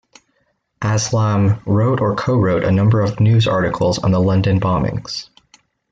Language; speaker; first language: English; native; English